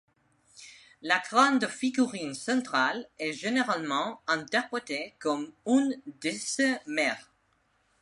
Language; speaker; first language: French; non-native, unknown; Spanish